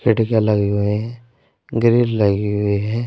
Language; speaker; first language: Hindi; native; Hindi